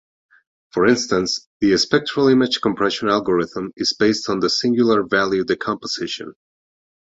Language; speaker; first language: English; non-native, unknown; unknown